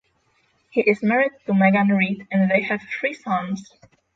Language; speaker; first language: English; non-native, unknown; Polish